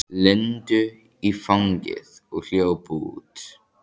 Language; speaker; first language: Icelandic; native; Icelandic